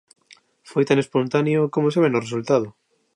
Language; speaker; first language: Galician; native; Galician